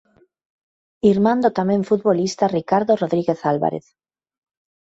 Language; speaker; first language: Galician; native; Galician